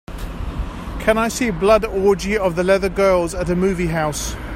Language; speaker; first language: English; native; English